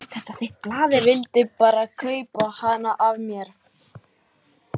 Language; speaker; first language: Icelandic; non-native, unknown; Lithuanian